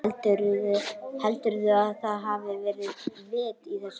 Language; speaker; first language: Icelandic; native; Icelandic